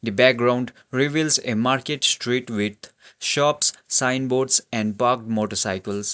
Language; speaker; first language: English; non-native, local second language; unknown